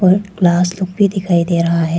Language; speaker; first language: Hindi; non-native, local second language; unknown